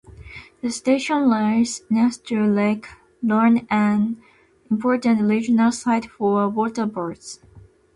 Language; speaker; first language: English; non-native, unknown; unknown